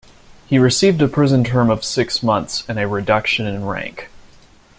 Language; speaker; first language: English; native; English